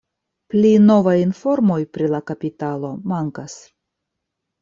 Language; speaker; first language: Esperanto; non-native, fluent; Russian